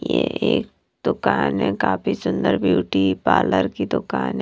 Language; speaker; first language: Hindi; non-native, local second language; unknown